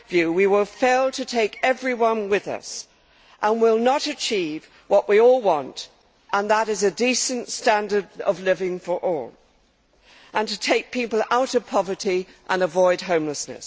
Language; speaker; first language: English; native; English